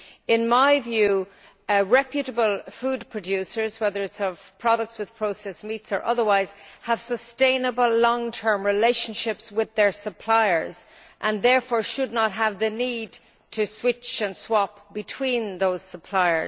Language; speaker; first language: English; native; English